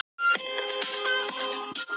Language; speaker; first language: Icelandic; non-native, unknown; Thai